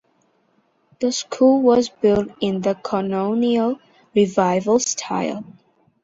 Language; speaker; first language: English; non-native, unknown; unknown